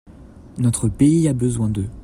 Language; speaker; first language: French; native; French